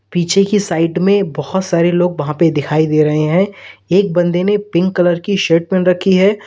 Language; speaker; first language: Hindi; native; Hindi